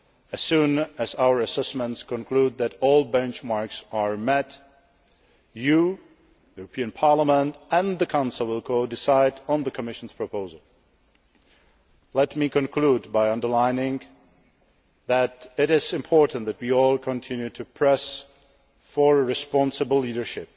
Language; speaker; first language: English; non-native, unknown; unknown